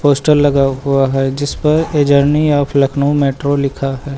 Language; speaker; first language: Hindi; native; Hindi